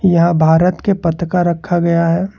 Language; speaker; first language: Hindi; non-native, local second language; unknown